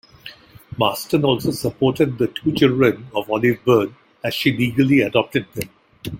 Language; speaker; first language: English; non-native, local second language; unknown